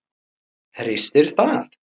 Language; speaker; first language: Icelandic; native; Icelandic